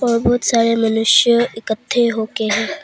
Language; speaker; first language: Hindi; non-native, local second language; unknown